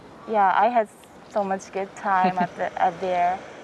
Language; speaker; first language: English; non-native, fluent; Japanese